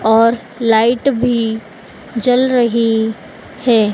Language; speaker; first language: Hindi; native; Hindi